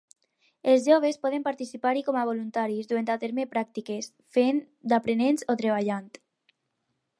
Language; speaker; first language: Catalan; non-native, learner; Spanish